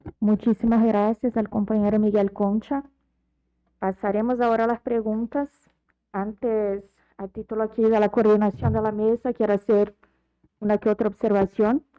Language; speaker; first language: Spanish; non-native, related language; Portuguese